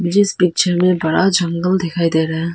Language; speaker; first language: Hindi; non-native, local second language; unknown